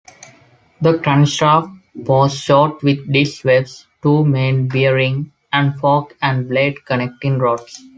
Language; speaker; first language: English; non-native, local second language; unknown